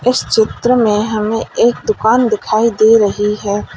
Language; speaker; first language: Hindi; native; Hindi